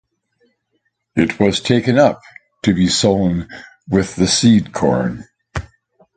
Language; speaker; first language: English; native; English